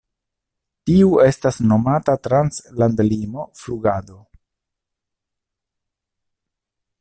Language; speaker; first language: Esperanto; non-native, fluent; Italian